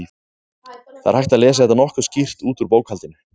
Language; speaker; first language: Icelandic; native; Icelandic